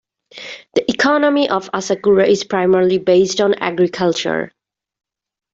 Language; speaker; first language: English; native; English